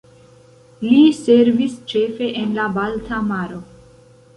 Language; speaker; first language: Esperanto; non-native, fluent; Central Kurdish